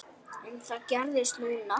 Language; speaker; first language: Icelandic; native; Icelandic